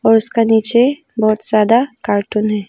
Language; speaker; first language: Hindi; early bilingual, other home language; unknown